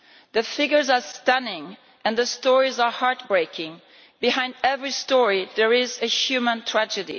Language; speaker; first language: English; non-native, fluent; Italian